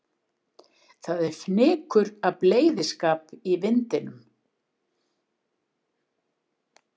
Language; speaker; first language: Icelandic; native; Icelandic